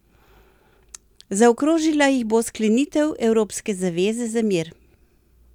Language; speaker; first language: Slovenian; native; Slovenian